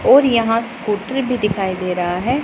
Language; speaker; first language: Hindi; non-native, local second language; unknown